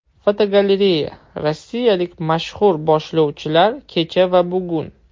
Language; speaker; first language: Uzbek; non-native, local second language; Russian